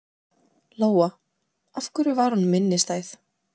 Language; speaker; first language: Icelandic; native; Icelandic